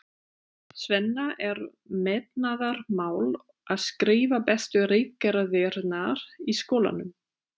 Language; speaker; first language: Icelandic; non-native, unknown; German